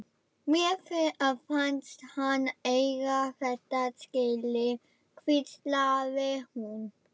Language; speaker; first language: Icelandic; non-native, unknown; German